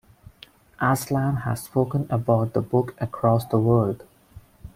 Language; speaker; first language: English; non-native, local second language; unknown